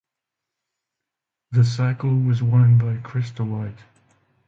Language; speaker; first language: English; non-native, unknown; Finnish